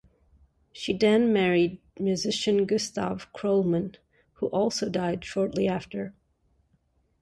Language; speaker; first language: English; non-native, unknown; Portuguese